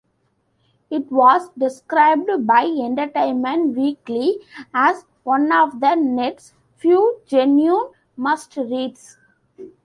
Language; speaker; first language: English; non-native, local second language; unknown